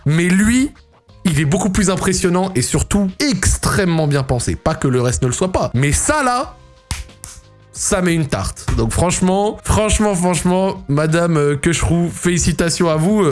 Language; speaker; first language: French; native; French